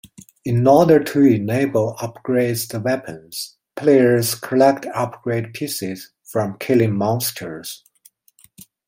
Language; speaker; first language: English; non-native, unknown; Chinese